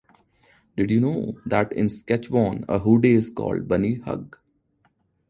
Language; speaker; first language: English; non-native, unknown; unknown